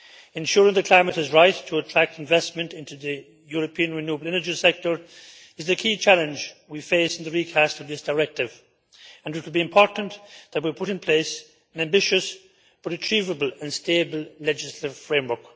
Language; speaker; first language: English; native; English